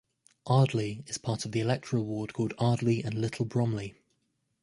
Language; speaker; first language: English; native; English